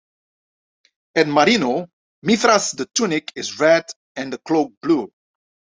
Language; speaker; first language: English; non-native, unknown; Dutch